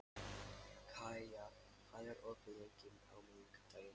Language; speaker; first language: Icelandic; non-native, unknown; Lithuanian